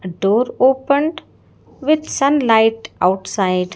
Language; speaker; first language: English; non-native, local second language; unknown